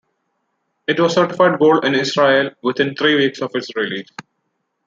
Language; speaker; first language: English; non-native, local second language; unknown